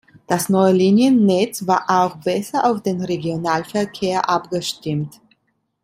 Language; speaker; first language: German; non-native, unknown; Italian